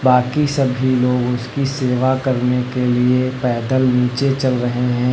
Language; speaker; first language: Hindi; native; Hindi